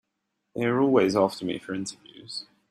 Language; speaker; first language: English; native; English